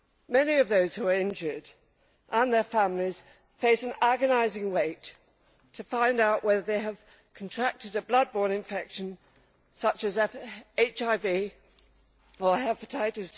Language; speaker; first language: English; native; English